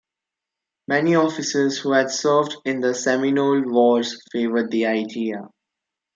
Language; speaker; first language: English; non-native, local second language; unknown